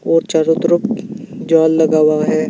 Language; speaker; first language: Hindi; native; Hindi